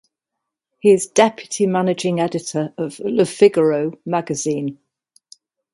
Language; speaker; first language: English; native; English